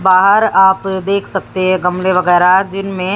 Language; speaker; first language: Hindi; native; Hindi